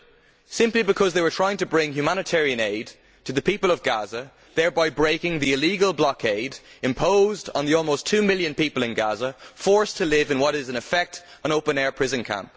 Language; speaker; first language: English; native; English